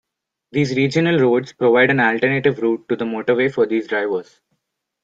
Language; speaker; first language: English; non-native, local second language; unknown